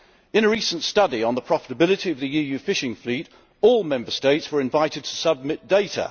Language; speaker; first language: English; native; English